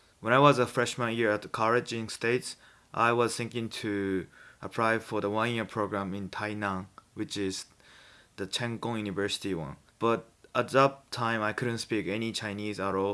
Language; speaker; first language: English; non-native, fluent; Japanese